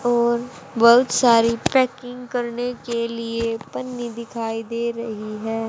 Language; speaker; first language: Hindi; native; Hindi